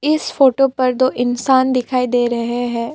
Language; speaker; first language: Hindi; non-native, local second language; Assamese